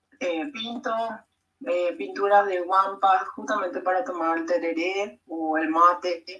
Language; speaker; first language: Spanish; native; Spanish